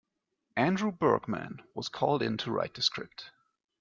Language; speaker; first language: English; non-native, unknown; German